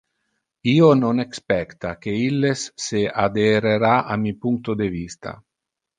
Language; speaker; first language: Interlingua; non-native, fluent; Italian